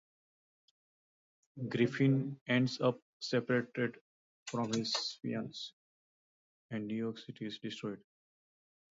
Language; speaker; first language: English; non-native, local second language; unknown